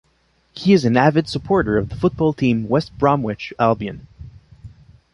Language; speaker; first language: English; non-native, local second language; French